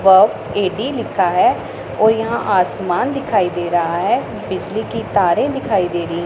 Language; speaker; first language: Hindi; non-native, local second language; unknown